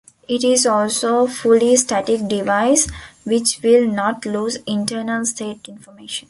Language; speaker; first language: English; non-native, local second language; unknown